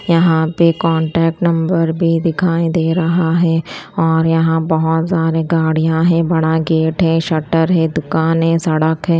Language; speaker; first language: Hindi; non-native, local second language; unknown